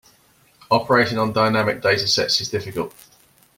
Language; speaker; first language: English; native; English